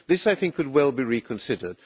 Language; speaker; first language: English; non-native, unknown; Hungarian